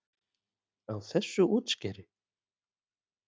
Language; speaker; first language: Icelandic; native; Icelandic